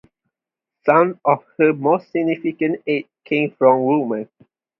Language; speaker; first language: English; non-native, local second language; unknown